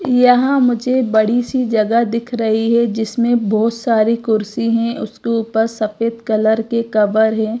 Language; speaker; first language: Hindi; non-native, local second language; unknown